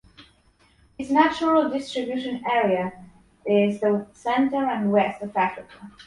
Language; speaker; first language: English; non-native, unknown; Polish